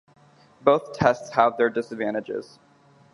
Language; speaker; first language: English; native; English